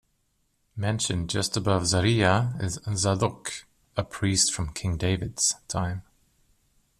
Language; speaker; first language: English; non-native, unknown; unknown